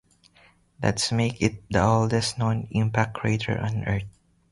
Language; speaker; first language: English; non-native, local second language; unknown